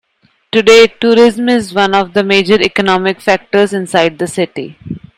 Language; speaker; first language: English; non-native, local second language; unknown